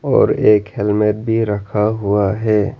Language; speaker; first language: Hindi; non-native, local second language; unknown